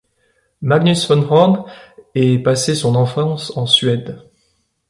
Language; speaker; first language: French; native; French